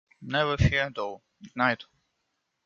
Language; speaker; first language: English; non-native, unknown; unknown